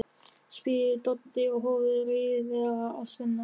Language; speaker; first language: Icelandic; non-native, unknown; German